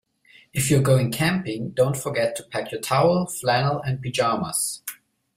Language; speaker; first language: English; non-native, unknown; German